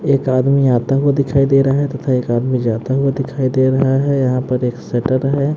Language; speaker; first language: Hindi; native; Hindi